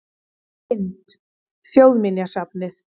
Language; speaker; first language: Icelandic; native; Icelandic